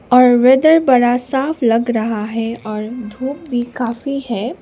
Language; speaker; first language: Hindi; non-native, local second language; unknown